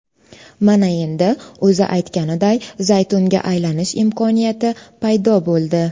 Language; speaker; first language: Uzbek; native; Uzbek